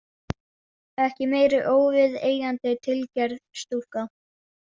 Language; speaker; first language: Icelandic; non-native, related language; Danish